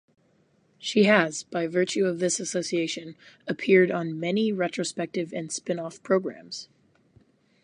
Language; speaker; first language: English; native; English